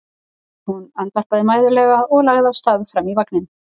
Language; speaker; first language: Icelandic; native; Icelandic